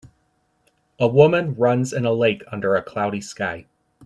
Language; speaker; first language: English; native; English